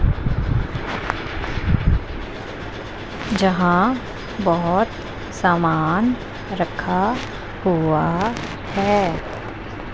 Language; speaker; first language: Hindi; non-native, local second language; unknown